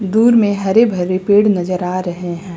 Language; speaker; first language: Hindi; native; Hindi